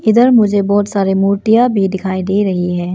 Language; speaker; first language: Hindi; non-native, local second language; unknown